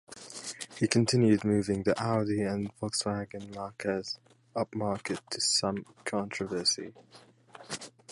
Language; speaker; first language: English; native; English